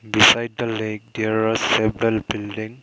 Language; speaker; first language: English; non-native, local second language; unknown